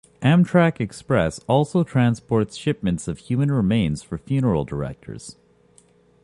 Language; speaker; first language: English; native; English